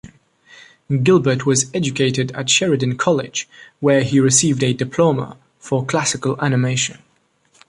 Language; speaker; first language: English; non-native, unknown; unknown